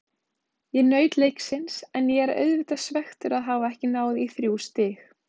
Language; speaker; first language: Icelandic; native; Icelandic